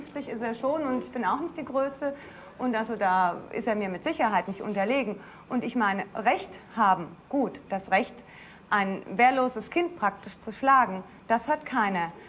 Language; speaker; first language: German; native; German